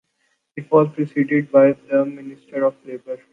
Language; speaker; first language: English; non-native, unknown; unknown